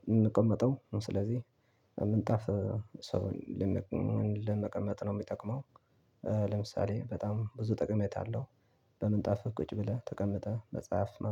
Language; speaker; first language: Amharic; non-native, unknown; Tigrinya